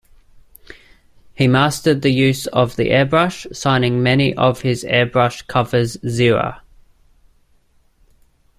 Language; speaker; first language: English; native; English